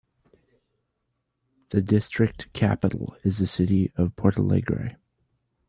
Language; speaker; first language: English; native; English